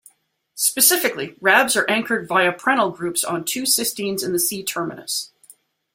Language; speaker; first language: English; native; English